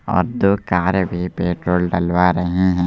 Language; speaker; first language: Hindi; native; Hindi